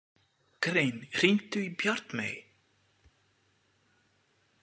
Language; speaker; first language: Icelandic; non-native, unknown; French